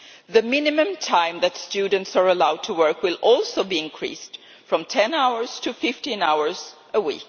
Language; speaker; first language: English; non-native, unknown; Swedish